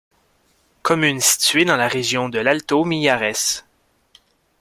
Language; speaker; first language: French; native; French